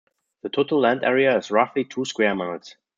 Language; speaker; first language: English; non-native, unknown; German